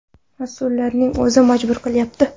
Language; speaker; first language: Uzbek; non-native, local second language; Kara-Kalpak